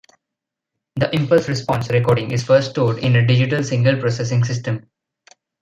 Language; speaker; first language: English; non-native, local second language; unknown